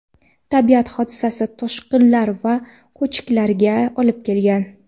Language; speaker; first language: Uzbek; non-native, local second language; Kara-Kalpak